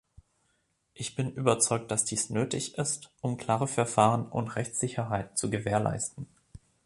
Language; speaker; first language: German; non-native, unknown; French